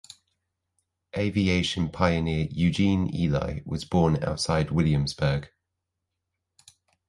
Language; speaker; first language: English; non-native, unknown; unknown